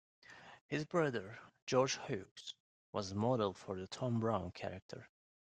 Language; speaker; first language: English; non-native, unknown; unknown